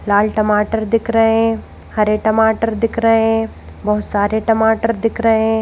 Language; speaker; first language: Hindi; native; Hindi